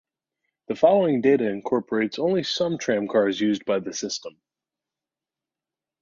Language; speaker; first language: English; native; English